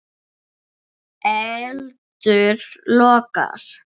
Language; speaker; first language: Icelandic; non-native, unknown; English